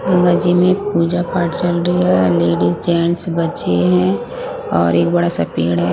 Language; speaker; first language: Hindi; non-native, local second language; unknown